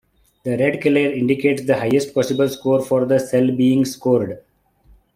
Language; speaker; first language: English; non-native, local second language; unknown